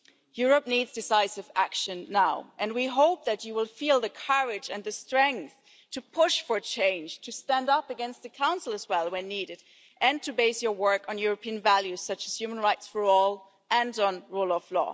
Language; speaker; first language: English; non-native, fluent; German